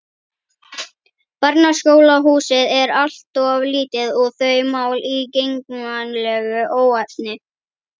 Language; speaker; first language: Icelandic; native; Icelandic